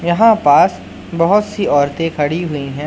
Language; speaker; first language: Hindi; native; Hindi